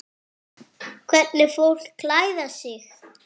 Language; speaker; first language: Icelandic; non-native, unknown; French